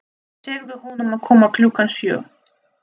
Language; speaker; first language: Icelandic; non-native, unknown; Russian